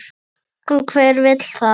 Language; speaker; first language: Icelandic; native; Icelandic